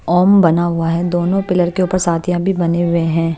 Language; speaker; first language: Hindi; native; Hindi